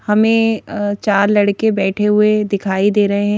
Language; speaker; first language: Hindi; native; Hindi